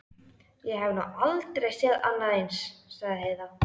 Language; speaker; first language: Icelandic; native; Icelandic